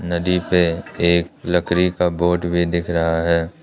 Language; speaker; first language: Hindi; early bilingual, other home language; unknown